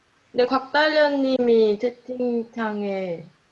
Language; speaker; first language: Korean; native; Korean